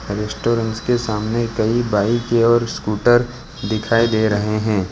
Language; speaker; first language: Hindi; non-native, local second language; Gujarati